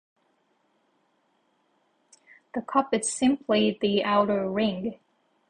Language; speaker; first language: English; non-native, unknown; Japanese